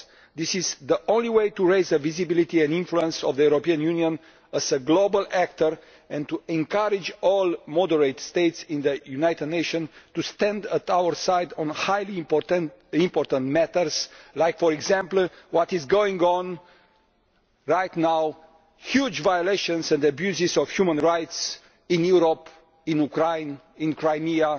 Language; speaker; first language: English; non-native, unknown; Romanian